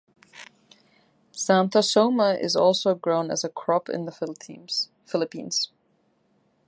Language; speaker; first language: English; non-native, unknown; Turkish